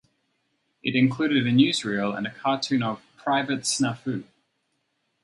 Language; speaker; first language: English; native; English